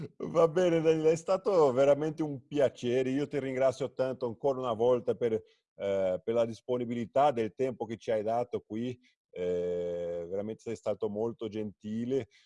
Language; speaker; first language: Italian; non-native, fluent; Portuguese